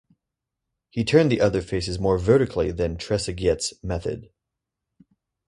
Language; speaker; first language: English; native; English